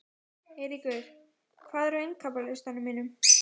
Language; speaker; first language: Icelandic; native; Icelandic